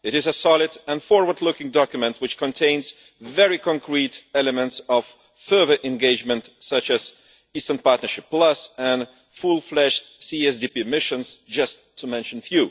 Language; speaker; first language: English; non-native, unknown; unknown